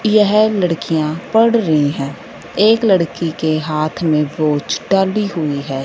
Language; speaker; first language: Hindi; non-native, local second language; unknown